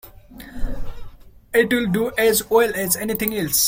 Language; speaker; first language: English; non-native, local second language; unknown